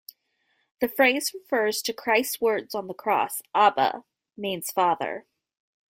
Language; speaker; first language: English; native; English